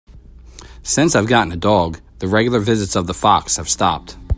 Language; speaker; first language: English; native; English